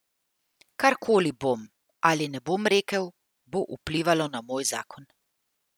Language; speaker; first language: Slovenian; native; Slovenian